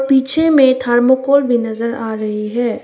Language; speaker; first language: Hindi; non-native, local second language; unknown